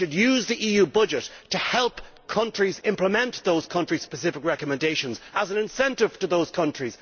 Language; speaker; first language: English; native; English